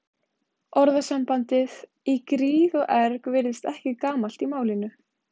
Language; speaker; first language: Icelandic; native; Icelandic